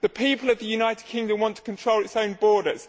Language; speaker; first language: English; native; English